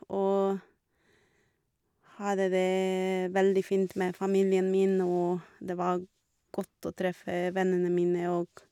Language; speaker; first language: Norwegian; non-native, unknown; Portuguese